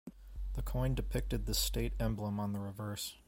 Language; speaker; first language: English; native; English